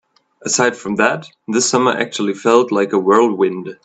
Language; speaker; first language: English; non-native, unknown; German